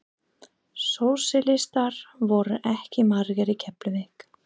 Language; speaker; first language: Icelandic; non-native, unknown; English